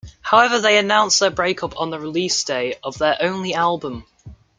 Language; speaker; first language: English; native; English